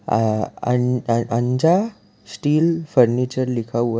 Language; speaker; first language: Hindi; non-native, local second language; Gujarati